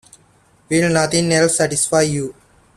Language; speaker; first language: English; non-native, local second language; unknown